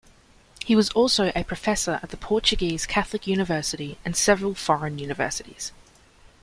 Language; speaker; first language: English; native; English